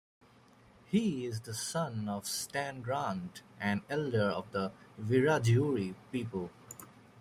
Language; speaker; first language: English; native; English